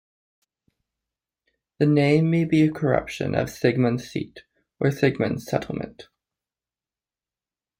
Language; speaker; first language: English; native; English